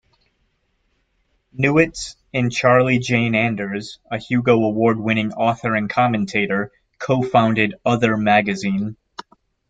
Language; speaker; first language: English; native; English